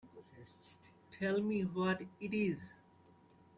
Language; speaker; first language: English; non-native, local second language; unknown